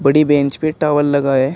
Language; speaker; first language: Hindi; native; Hindi